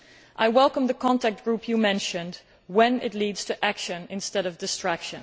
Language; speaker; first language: English; non-native, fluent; Dutch